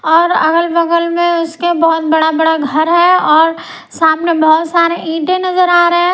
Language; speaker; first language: Hindi; non-native, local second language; Punjabi